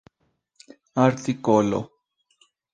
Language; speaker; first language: Esperanto; non-native, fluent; Spanish